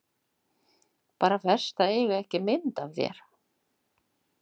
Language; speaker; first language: Icelandic; non-native, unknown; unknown